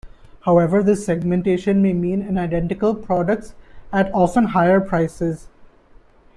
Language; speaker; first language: English; non-native, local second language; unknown